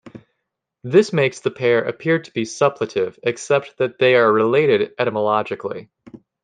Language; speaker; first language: English; native; English